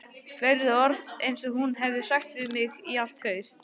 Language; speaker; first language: Icelandic; native; Icelandic